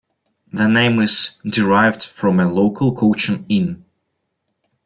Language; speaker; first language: English; non-native, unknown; Russian